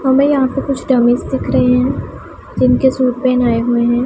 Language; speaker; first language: Hindi; non-native, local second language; Punjabi